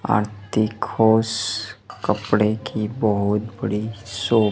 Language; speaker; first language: Hindi; native; Hindi